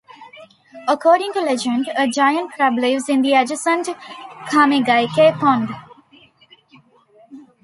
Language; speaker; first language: English; non-native, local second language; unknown